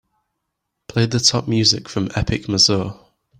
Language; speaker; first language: English; native; English